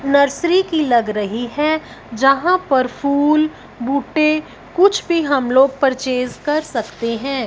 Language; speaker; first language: Hindi; non-native, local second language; Punjabi